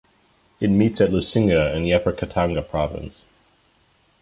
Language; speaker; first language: English; native; English